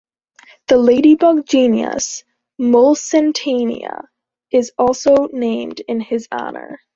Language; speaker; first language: English; native; English